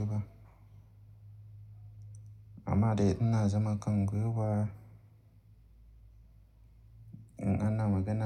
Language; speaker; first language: Hausa; native; Hausa